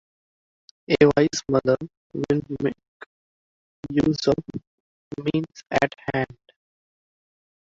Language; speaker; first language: English; non-native, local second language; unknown